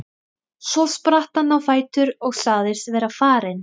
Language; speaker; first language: Icelandic; non-native, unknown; Thai